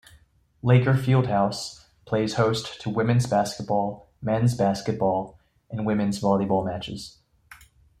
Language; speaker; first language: English; native; English